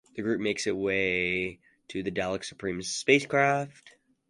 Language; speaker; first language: English; native; English